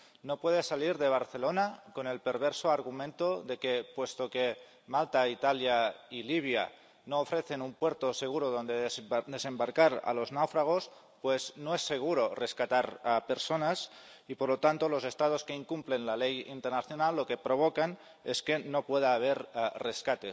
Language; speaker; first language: Spanish; non-native, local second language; Catalan